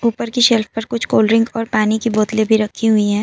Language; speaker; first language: Hindi; non-native, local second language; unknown